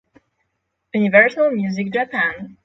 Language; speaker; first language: English; non-native, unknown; Polish